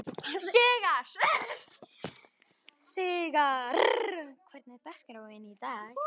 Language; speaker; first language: Icelandic; native; Icelandic